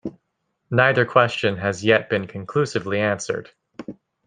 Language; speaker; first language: English; native; English